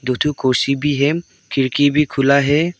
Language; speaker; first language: Hindi; non-native, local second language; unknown